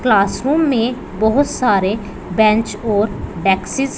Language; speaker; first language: Hindi; non-native, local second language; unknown